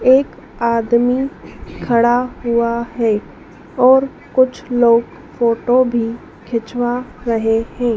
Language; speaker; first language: Hindi; native; Hindi